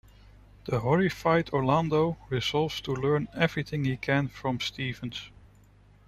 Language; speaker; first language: English; non-native, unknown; Dutch